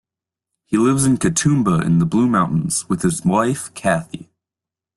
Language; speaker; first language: English; native; English